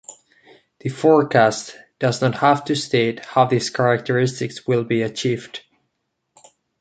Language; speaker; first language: English; non-native, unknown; Catalan